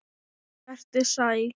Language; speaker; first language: Icelandic; non-native, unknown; Thai